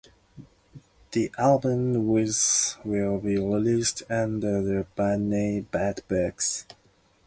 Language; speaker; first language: English; non-native, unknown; Japanese